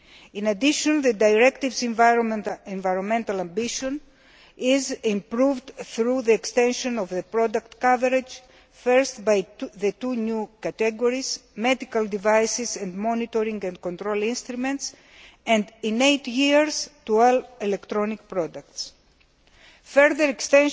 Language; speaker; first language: English; non-native, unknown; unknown